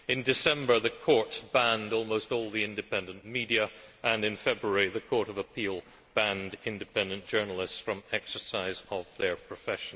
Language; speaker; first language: English; native; English